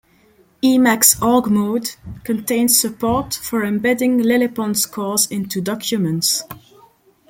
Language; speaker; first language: English; non-native, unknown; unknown